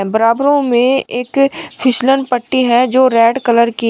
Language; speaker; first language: Hindi; native; Hindi